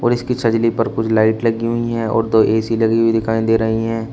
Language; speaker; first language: Hindi; native; Hindi